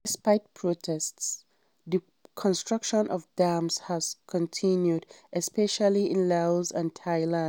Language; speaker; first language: English; non-native, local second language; Hausa